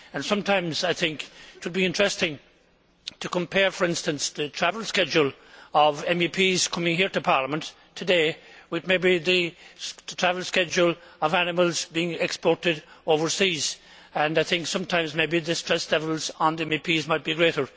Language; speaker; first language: English; native; English